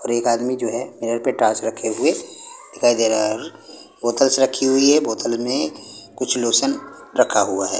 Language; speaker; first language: Hindi; non-native, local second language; Punjabi